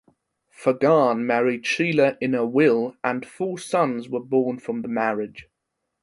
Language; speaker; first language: English; non-native, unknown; German